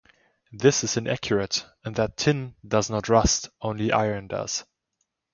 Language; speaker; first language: English; non-native, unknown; German